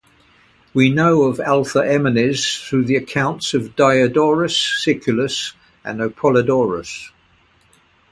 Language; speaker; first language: English; native; English